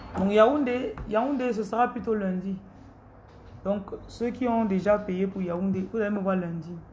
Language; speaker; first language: French; non-native, local second language; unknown